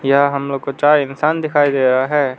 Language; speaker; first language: Hindi; non-native, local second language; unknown